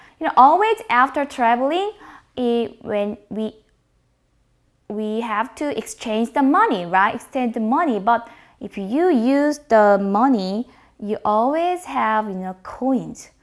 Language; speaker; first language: English; non-native, fluent; Korean